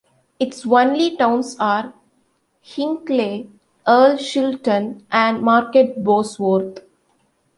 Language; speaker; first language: English; non-native, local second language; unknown